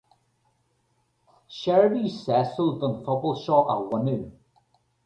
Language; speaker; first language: Irish; native; Irish